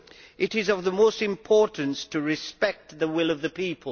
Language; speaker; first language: English; native; English